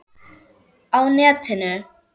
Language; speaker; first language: Icelandic; non-native, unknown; German